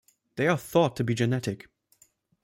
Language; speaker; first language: English; non-native, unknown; German